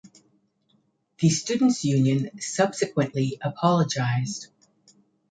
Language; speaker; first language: English; native; English